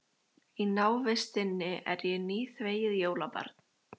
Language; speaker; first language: Icelandic; native; Icelandic